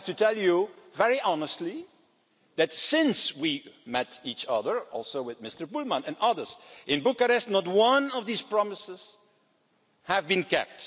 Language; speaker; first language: English; non-native, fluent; Dutch